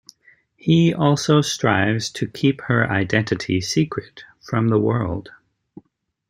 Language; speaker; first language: English; native; English